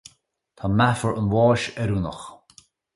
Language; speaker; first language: Irish; native; Irish